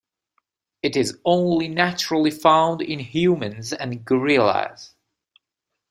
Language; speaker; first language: English; native; English